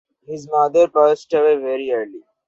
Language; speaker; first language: English; non-native, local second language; Bangla